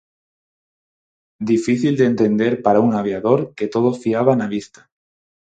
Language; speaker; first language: Galician; non-native, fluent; Spanish